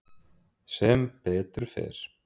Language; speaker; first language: Icelandic; native; Icelandic